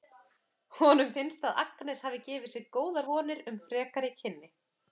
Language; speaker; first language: Icelandic; native; Icelandic